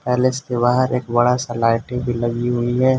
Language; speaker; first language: Hindi; non-native, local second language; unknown